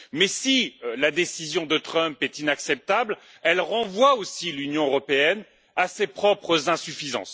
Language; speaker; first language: French; native; French